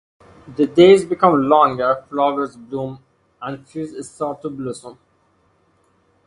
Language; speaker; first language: English; non-native, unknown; Persian